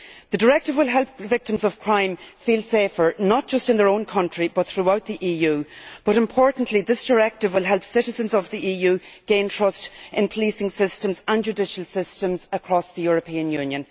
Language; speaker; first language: English; native; English